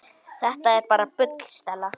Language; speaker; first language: Icelandic; native; Icelandic